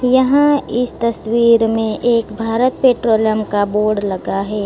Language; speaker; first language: Hindi; non-native, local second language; Gujarati